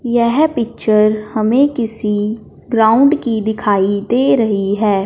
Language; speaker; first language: Hindi; non-native, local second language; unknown